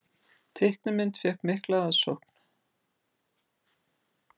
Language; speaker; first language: Icelandic; native; Icelandic